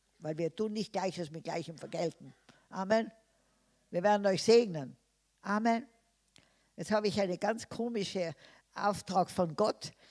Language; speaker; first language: German; non-native, fluent; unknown